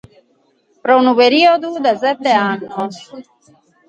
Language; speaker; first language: Sardinian; native; Sardinian